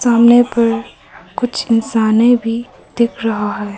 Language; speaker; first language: Hindi; early bilingual, other home language; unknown